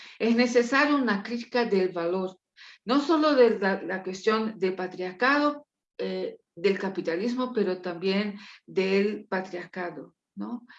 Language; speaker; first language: Spanish; non-native, related language; Portuguese